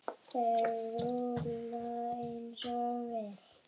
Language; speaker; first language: Icelandic; native; Icelandic